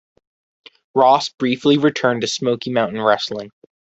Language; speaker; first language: English; native; English